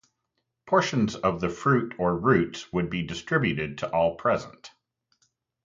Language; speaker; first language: English; native; English